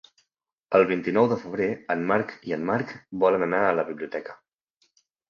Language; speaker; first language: Catalan; native; Catalan